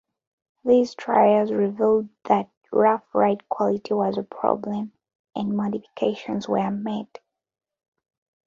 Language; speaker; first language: English; non-native, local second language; Ganda